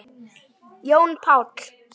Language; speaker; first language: Icelandic; native; Icelandic